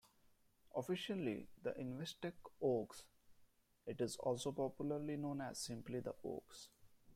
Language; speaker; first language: English; non-native, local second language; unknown